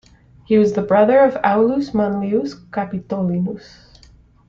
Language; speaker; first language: English; native; English